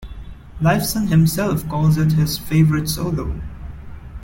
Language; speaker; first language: English; non-native, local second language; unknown